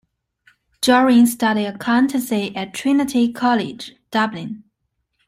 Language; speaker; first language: English; non-native, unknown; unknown